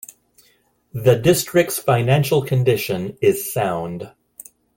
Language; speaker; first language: English; non-native, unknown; Spanish